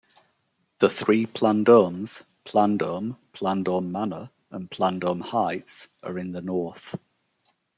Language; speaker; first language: English; native; English